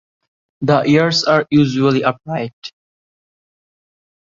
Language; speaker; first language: English; non-native, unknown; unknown